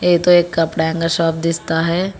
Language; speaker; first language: Hindi; non-native, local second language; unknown